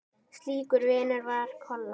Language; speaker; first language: Icelandic; native; Icelandic